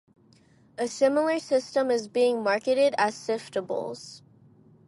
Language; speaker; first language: English; non-native, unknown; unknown